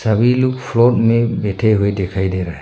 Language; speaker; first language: Hindi; non-native, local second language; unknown